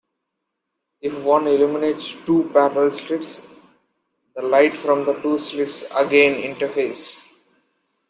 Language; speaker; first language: English; non-native, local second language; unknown